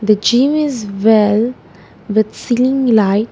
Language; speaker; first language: English; non-native, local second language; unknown